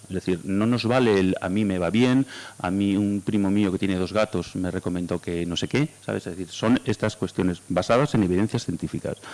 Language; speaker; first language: Spanish; native; Spanish